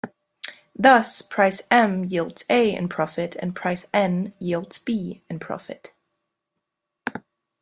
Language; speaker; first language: English; non-native, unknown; German